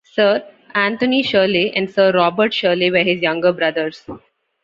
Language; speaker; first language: English; non-native, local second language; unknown